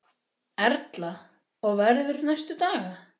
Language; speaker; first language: Icelandic; native; Icelandic